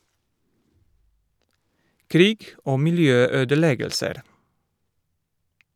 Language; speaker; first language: Norwegian; non-native, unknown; Polish